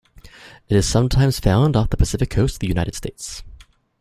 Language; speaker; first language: English; native; English